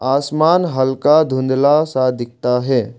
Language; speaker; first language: Hindi; non-native, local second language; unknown